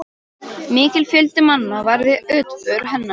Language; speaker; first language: Icelandic; non-native, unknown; Polish